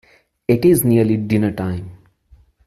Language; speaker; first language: English; non-native, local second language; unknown